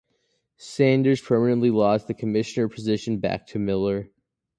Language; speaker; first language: English; native; English